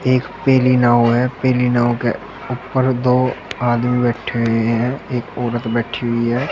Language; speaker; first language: Hindi; native; Hindi